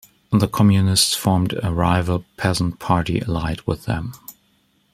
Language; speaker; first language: English; non-native, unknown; German